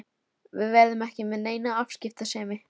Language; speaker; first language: Icelandic; native; Icelandic